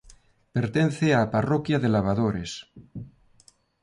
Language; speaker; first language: Galician; non-native, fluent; Spanish